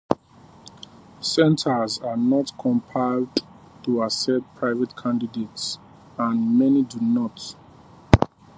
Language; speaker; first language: English; native; English